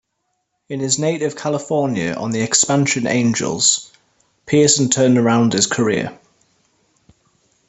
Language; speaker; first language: English; native; English